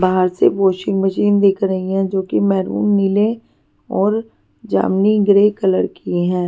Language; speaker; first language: Hindi; non-native, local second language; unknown